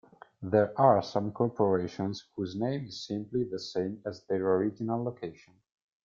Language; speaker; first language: English; non-native, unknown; Italian